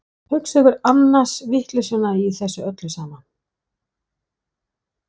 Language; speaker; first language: Icelandic; non-native, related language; Danish